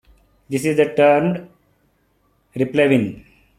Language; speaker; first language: English; non-native, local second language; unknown